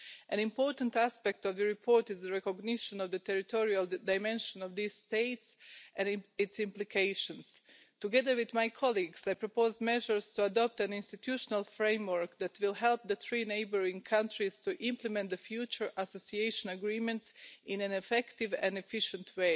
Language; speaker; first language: English; non-native, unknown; Croatian